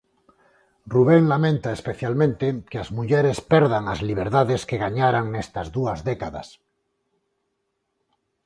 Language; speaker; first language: Galician; non-native, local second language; Spanish